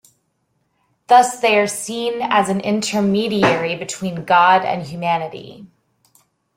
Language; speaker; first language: English; native; English